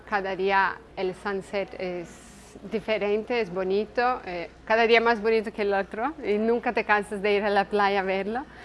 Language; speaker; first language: Spanish; non-native, related language; Portuguese